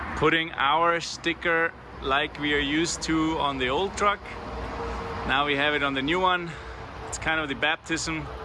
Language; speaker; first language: English; non-native, fluent; German